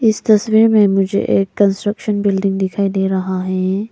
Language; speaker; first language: Hindi; non-native, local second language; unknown